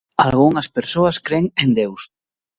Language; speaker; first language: Galician; native; Galician